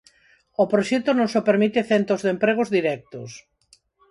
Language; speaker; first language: Galician; non-native, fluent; Spanish